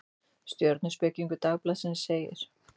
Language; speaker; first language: Icelandic; native; Icelandic